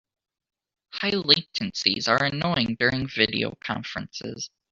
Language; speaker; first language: English; native; English